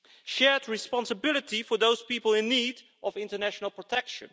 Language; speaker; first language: English; non-native, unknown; Dutch